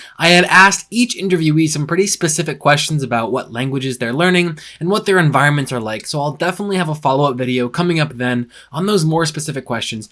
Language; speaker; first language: English; native; English